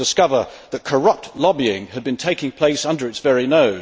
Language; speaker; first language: English; native; English